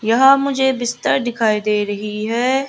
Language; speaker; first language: Hindi; non-native, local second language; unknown